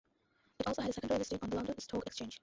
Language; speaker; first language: English; non-native, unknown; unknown